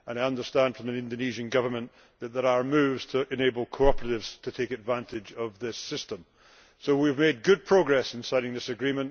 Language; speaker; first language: English; native; English